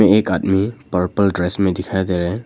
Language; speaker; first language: Hindi; non-native, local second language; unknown